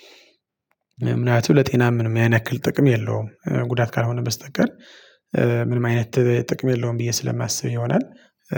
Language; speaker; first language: Amharic; non-native, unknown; Tigrinya